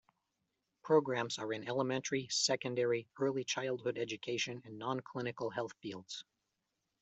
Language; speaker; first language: English; native; English